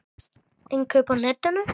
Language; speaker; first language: Icelandic; native; Icelandic